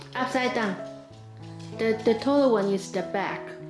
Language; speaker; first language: English; non-native, fluent; Chinese